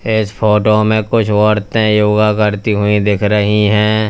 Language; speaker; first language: Hindi; native; Hindi